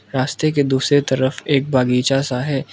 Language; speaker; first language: Hindi; non-native, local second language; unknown